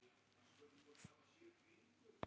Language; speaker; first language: Icelandic; native; Icelandic